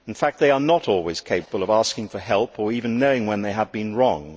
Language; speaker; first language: English; native; English